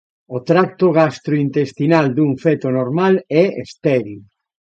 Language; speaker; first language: Galician; native; Galician